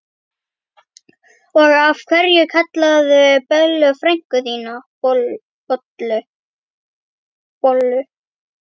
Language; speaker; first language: Icelandic; native; Icelandic